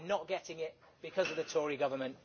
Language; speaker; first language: English; native; English